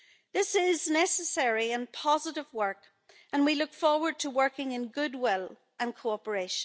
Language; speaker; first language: English; native; English